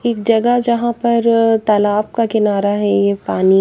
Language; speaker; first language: Hindi; native; Hindi